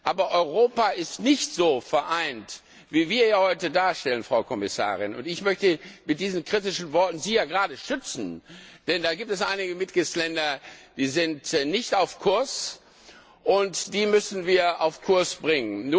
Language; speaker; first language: German; non-native, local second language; Luxembourgish